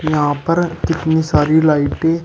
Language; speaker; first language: Hindi; native; Hindi